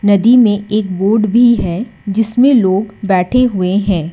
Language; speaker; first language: Hindi; non-native, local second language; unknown